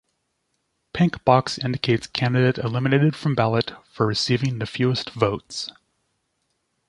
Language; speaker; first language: English; native; English